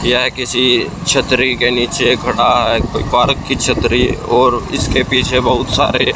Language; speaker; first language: Hindi; native; Hindi